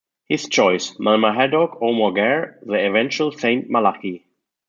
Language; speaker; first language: English; non-native, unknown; German